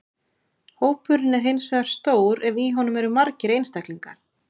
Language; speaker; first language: Icelandic; native; Icelandic